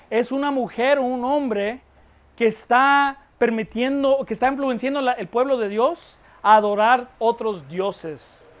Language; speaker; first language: Spanish; non-native, fluent; English